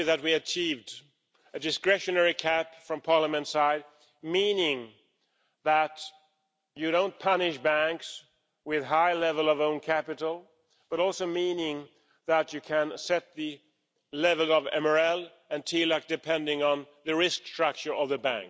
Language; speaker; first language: English; non-native, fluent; Swedish